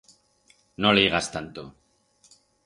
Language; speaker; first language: Aragonese; non-native, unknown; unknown